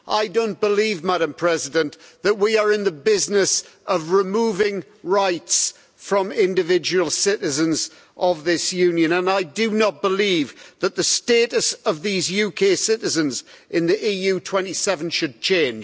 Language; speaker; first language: English; native; English